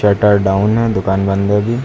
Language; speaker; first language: Hindi; native; Hindi